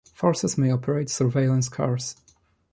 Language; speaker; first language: English; non-native, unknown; Polish